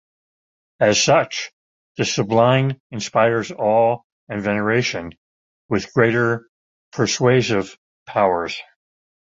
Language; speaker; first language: English; native; English